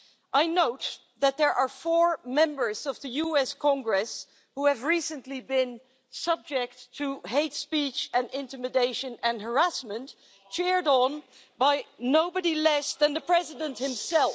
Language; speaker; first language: English; non-native, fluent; Dutch